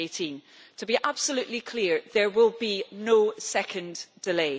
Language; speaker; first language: English; native; English